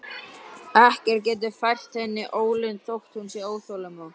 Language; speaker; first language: Icelandic; native; Icelandic